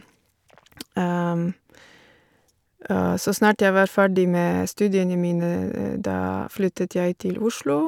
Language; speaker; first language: Norwegian; non-native, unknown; Bulgarian